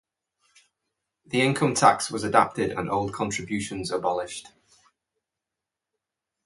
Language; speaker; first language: English; native; English